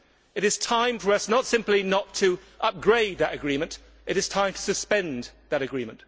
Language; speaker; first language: English; native; English